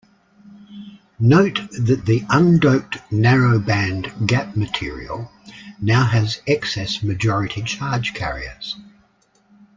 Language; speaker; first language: English; native; English